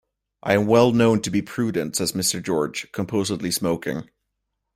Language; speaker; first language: English; native; English